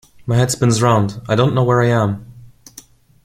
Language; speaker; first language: English; non-native, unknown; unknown